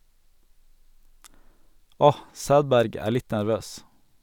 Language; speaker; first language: Norwegian; native; Norwegian